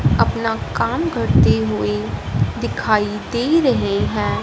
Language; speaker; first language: Hindi; non-native, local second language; Punjabi